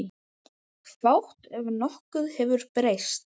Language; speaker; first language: Icelandic; native; Icelandic